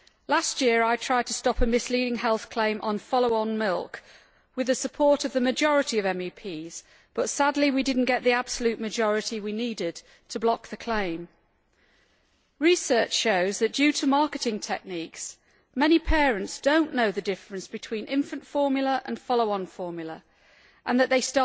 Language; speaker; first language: English; native; English